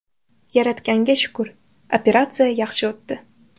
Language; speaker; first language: Uzbek; native; Uzbek